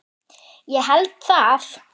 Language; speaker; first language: Icelandic; non-native, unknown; German